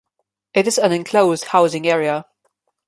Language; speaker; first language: English; non-native, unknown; Slovenian